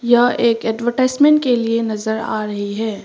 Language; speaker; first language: Hindi; non-native, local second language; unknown